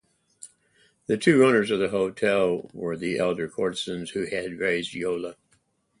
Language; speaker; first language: English; native; English